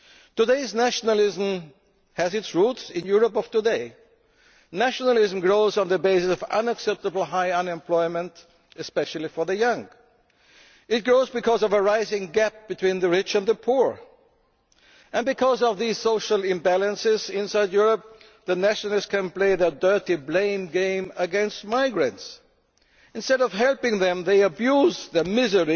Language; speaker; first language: English; non-native, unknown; German